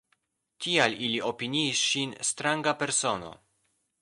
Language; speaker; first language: Esperanto; non-native, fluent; Polish